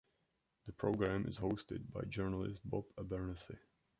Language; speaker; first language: English; non-native, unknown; Czech